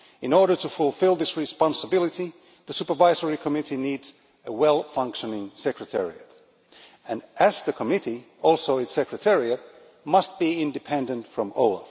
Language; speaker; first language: English; non-native, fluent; Finnish